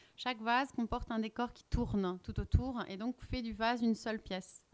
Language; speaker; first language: French; native; French